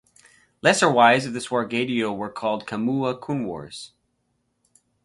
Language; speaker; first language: English; native; English